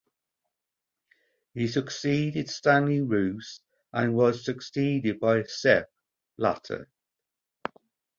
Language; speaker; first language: English; native; English